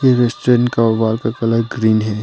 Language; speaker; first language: Hindi; early bilingual, other home language; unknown